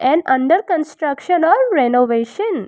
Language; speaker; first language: English; non-native, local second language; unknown